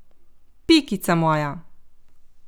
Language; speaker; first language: Slovenian; native; Slovenian